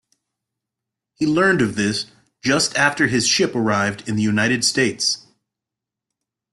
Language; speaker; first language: English; native; English